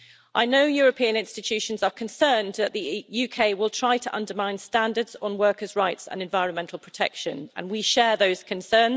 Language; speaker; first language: English; native; English